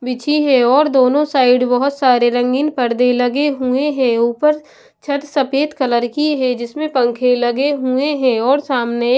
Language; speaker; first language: Hindi; non-native, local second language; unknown